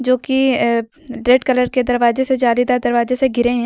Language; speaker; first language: Hindi; native; Hindi